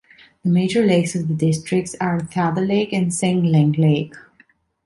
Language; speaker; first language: English; non-native, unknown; Italian